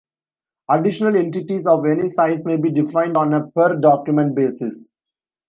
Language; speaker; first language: English; non-native, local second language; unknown